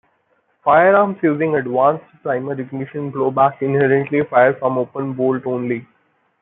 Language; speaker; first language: English; non-native, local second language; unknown